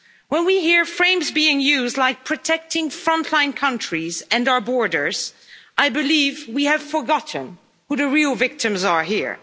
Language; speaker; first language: English; non-native, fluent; Dutch